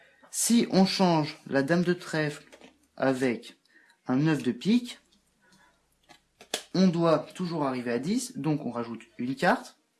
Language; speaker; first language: French; native; French